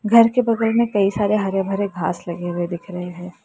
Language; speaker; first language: Hindi; native; Hindi